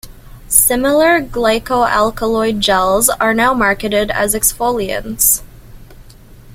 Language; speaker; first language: English; native; English